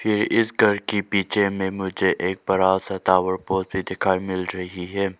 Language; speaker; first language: Hindi; non-native, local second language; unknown